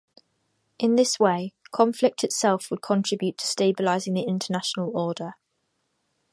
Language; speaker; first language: English; native; English